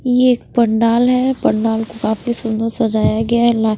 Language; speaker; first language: Hindi; non-native, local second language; Punjabi